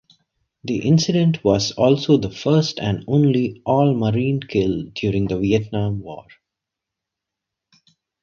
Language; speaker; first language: English; non-native, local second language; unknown